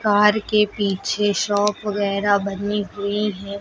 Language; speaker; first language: Hindi; native; Hindi